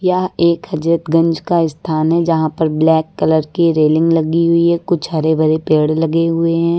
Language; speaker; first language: Hindi; native; Hindi